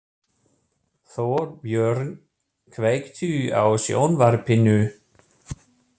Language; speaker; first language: Icelandic; non-native, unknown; German